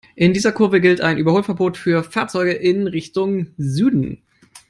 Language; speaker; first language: English; non-native, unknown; German